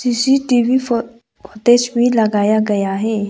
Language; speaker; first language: Hindi; non-native, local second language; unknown